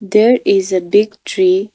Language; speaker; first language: English; non-native, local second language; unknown